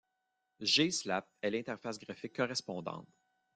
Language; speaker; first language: French; native; French